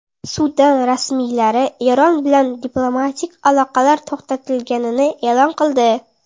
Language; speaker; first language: Uzbek; non-native, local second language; Kara-Kalpak